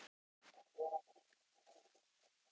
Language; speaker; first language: Icelandic; native; Icelandic